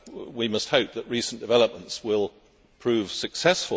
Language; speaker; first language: English; native; English